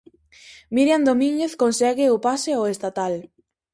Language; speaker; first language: Galician; native; Galician